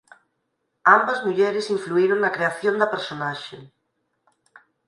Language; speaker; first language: Galician; native; Galician